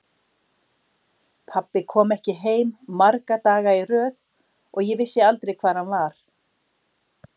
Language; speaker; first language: Icelandic; native; Icelandic